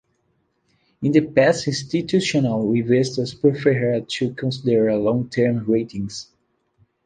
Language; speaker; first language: English; non-native, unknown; Portuguese